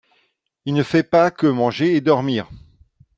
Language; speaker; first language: French; non-native, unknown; Dutch